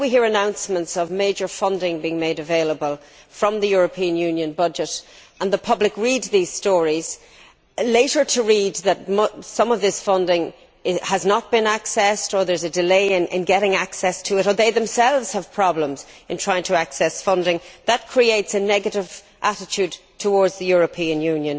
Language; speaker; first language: English; native; English